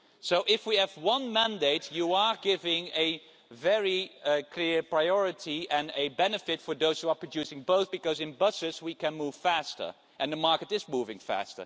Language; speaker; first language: English; non-native, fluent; Dutch